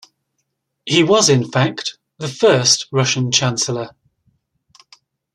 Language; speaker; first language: English; native; English